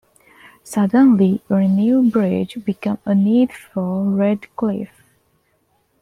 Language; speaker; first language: English; non-native, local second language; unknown